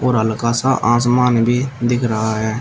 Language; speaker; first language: Hindi; native; Hindi